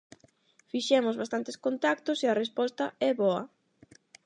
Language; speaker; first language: Galician; non-native, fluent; Spanish